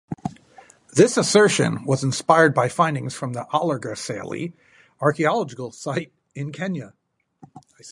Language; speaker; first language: English; native; English